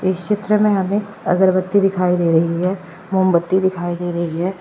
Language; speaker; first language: Hindi; native; Hindi